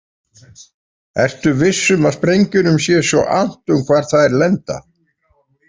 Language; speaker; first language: Icelandic; native; Icelandic